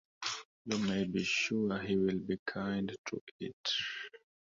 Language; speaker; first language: English; non-native, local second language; Swahili